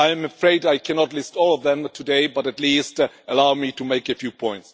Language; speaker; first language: English; non-native, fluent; Czech